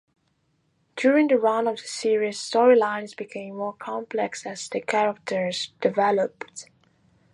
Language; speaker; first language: English; native; English